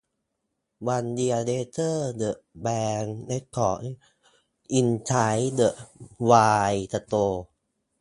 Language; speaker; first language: English; non-native, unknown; Thai